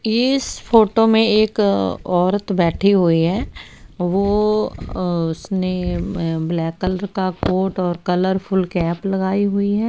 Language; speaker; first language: Hindi; native; Hindi